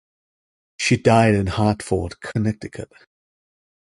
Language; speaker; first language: English; native; English